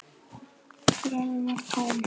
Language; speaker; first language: Icelandic; native; Icelandic